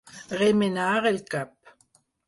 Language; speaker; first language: Catalan; non-native, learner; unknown